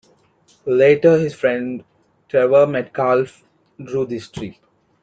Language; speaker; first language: English; non-native, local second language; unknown